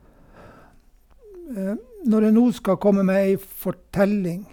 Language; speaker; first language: Norwegian; native; Norwegian